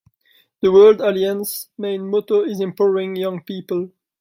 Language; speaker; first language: English; non-native, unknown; French